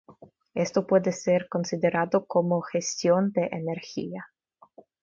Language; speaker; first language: Spanish; non-native, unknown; Russian